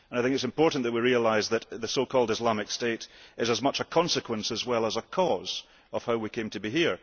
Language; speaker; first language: English; early bilingual, heritage; English